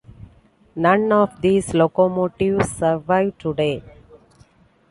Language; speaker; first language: English; non-native, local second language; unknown